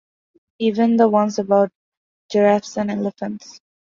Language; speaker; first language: English; non-native, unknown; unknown